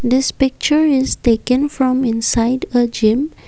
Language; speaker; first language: English; non-native, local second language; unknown